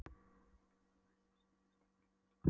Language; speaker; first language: Icelandic; non-native, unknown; Polish